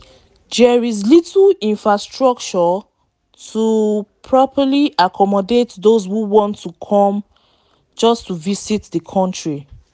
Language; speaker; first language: English; non-native, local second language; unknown